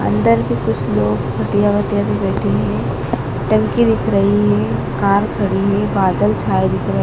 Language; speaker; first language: Hindi; native; Hindi